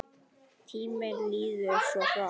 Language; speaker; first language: Icelandic; native; Icelandic